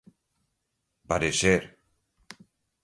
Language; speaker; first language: Portuguese; non-native, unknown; Galician